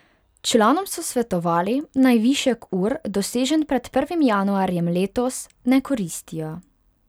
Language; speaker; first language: Slovenian; non-native, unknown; Hungarian